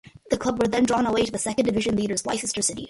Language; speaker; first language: English; early bilingual, other home language; Malayalam